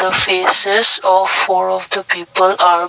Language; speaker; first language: English; non-native, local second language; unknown